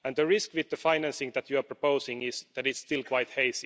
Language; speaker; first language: English; non-native, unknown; Finnish